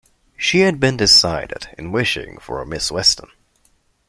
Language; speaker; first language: English; non-native, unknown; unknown